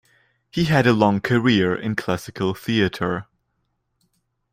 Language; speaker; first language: English; non-native, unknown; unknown